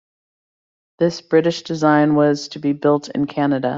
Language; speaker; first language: English; native; English